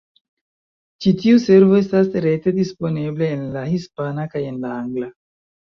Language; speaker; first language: Esperanto; non-native, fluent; Chinese